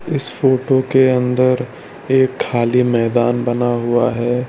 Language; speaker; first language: Hindi; non-native, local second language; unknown